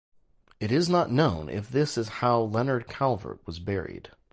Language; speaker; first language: English; native; English